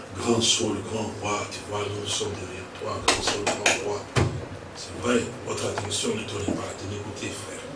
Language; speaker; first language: French; non-native, local second language; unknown